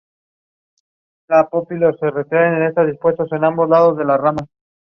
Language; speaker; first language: English; non-native, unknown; Spanish